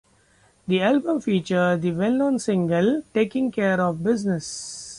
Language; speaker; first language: English; non-native, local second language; Marathi